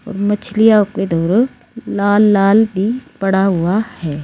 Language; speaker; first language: Hindi; native; Hindi